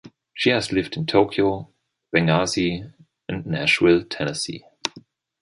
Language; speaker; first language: English; non-native, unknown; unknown